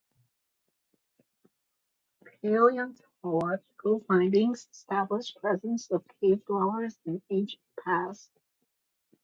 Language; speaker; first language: English; native; English